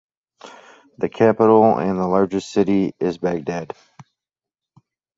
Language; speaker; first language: English; native; English